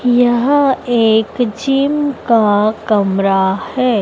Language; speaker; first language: Hindi; native; Hindi